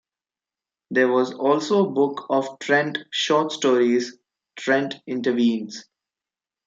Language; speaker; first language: English; non-native, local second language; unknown